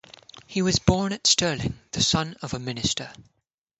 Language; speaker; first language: English; non-native, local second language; Tamil